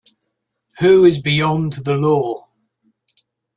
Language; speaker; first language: English; native; English